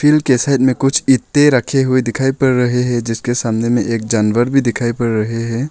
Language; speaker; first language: Hindi; non-native, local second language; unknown